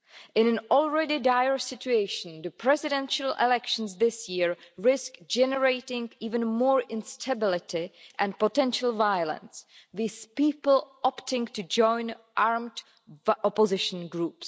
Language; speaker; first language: English; non-native, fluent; Czech